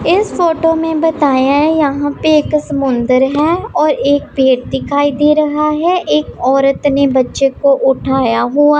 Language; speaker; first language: Hindi; non-native, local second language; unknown